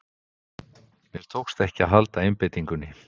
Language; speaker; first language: Icelandic; native; Icelandic